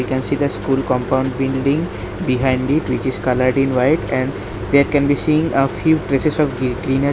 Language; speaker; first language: English; non-native, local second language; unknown